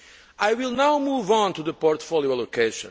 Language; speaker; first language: English; non-native, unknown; Portuguese